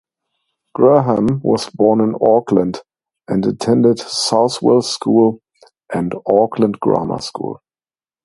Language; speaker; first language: English; non-native, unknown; German